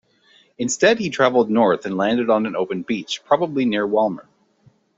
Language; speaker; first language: English; native; English